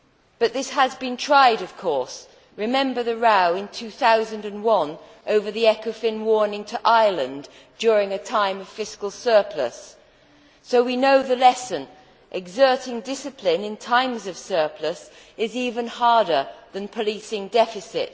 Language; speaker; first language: English; native; English